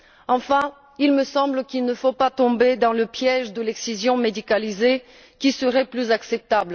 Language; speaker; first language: French; non-native, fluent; Bulgarian